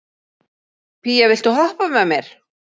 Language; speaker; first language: Icelandic; native; Icelandic